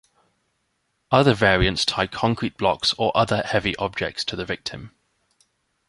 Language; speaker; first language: English; native; English